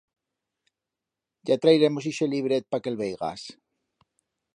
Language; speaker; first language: Aragonese; native; Aragonese